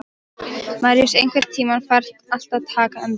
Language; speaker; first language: Icelandic; non-native, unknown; Polish